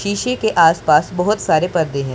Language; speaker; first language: Hindi; non-native, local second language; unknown